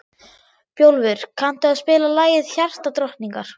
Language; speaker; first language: Icelandic; non-native, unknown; German